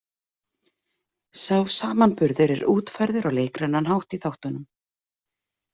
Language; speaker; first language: Icelandic; native; Icelandic